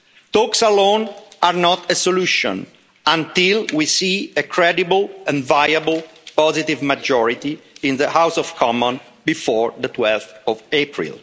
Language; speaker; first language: English; non-native, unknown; Italian